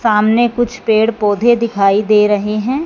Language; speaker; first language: Hindi; non-native, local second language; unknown